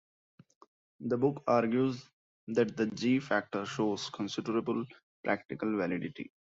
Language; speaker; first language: English; non-native, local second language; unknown